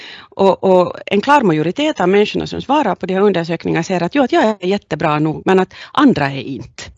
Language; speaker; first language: Swedish; native; Swedish